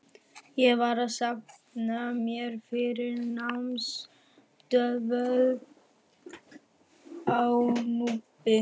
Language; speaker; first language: Icelandic; non-native, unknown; German